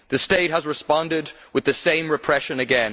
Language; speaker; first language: English; native; English